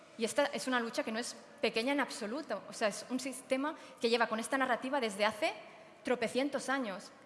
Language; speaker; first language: Spanish; native; Spanish